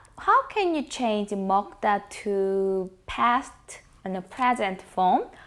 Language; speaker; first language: English; non-native, fluent; Korean